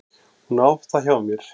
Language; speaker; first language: Icelandic; native; Icelandic